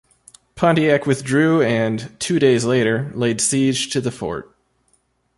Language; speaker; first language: English; native; English